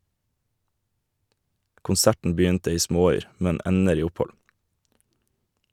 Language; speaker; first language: Norwegian; native; Norwegian